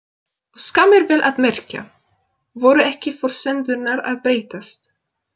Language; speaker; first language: Icelandic; non-native, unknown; Polish